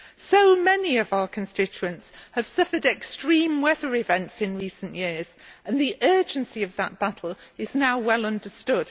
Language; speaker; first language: English; native; English